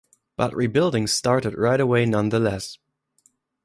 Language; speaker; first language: English; non-native, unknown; German